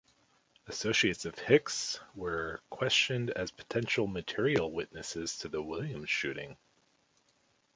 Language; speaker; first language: English; native; English